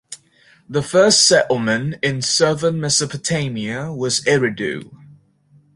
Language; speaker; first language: English; native; English